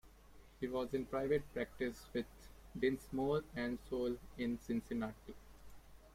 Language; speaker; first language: English; non-native, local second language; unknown